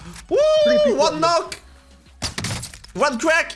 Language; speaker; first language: English; non-native, learner; French